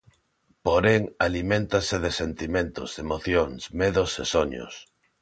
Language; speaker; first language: Galician; non-native, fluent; Spanish